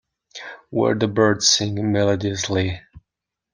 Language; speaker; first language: English; non-native, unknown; Mongolian